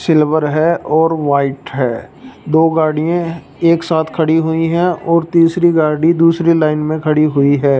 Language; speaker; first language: Hindi; non-native, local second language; Punjabi